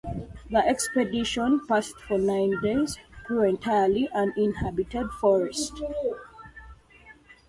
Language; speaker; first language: English; native; English